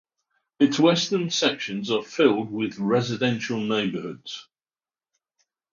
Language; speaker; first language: English; native; English